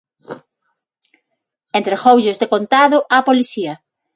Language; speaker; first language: Galician; non-native, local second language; Spanish